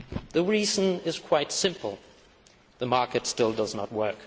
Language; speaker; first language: English; non-native, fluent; Danish